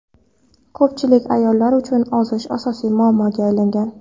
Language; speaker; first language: Uzbek; non-native, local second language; Kara-Kalpak